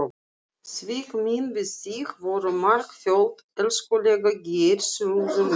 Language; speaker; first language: Icelandic; non-native, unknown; Russian